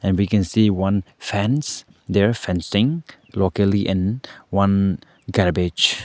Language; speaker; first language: English; non-native, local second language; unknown